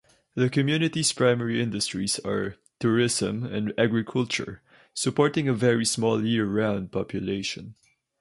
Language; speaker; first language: English; non-native, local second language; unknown